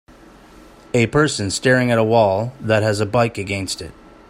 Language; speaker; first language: English; native; English